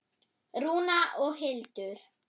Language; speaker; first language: Icelandic; non-native, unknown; German